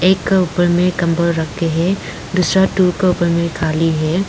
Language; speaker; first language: Hindi; early bilingual, other home language; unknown